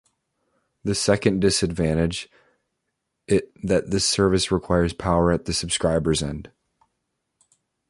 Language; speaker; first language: English; native; English